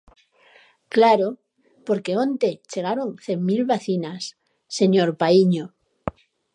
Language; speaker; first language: Galician; native; Galician